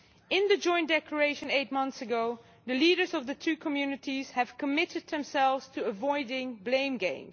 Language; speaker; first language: English; non-native, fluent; Dutch